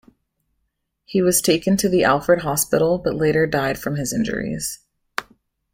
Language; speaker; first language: English; native; English